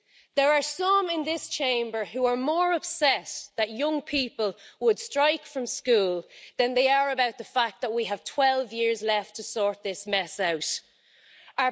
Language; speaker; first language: English; native; English